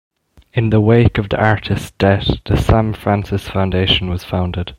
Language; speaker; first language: English; native; English